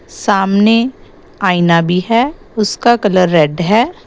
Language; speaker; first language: Hindi; non-native, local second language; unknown